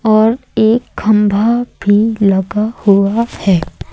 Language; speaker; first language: Hindi; native; Hindi